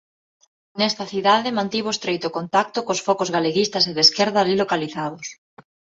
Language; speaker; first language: Galician; non-native, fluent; Spanish